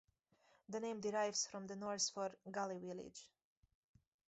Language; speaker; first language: English; native; English